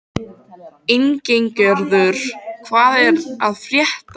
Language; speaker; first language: Icelandic; native; Icelandic